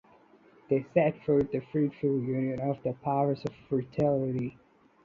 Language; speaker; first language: English; non-native, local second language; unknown